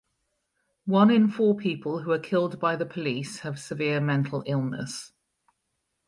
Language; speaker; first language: English; native; English